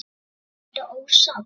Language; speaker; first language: Icelandic; native; Icelandic